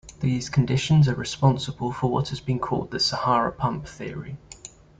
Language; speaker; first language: English; native; English